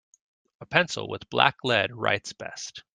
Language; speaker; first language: English; native; English